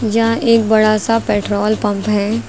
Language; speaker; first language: Hindi; native; Hindi